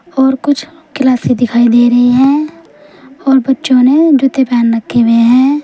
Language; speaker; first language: Hindi; native; Hindi